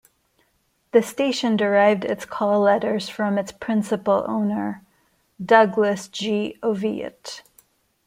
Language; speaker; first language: English; non-native, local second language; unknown